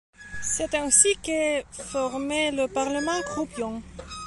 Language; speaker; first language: French; non-native, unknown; Belarusian